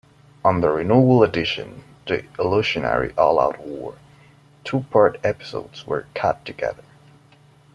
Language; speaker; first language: English; non-native, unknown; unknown